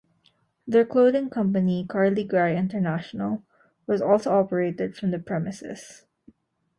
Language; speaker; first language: English; non-native, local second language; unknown